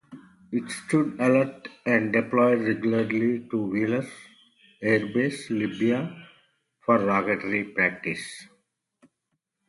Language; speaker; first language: English; non-native, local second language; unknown